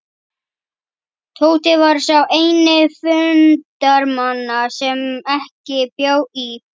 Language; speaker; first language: Icelandic; native; Icelandic